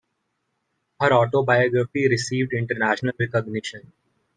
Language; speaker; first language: English; non-native, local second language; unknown